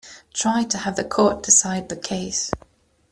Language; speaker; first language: English; native; English